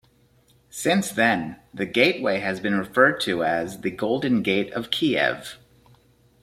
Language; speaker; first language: English; native; English